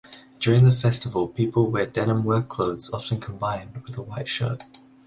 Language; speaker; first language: English; native; English